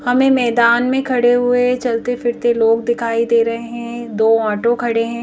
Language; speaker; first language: Hindi; native; Hindi